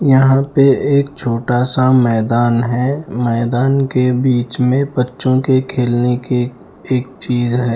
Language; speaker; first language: Hindi; non-native, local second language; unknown